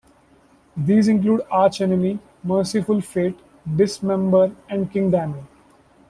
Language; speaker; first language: English; non-native, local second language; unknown